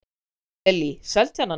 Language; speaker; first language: Icelandic; native; Icelandic